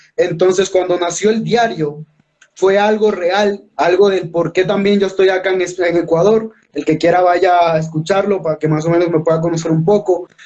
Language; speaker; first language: Spanish; native; Spanish